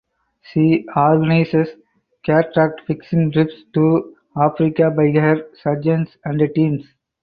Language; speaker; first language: English; non-native, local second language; Tamil